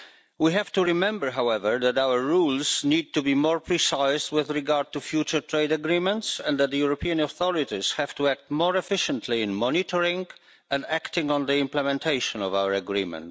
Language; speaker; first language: English; non-native, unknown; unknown